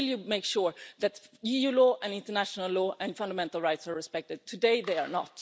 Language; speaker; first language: English; non-native, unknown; Swedish